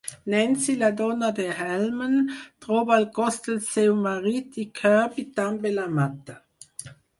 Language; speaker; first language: Catalan; non-native, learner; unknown